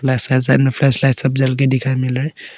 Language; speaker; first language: Hindi; early bilingual, other home language; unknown